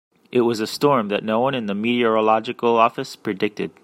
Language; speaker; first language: English; native; English